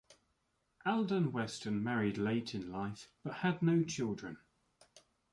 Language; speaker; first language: English; native; English